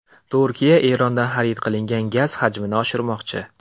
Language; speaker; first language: Uzbek; native; Uzbek